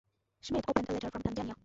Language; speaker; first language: English; non-native, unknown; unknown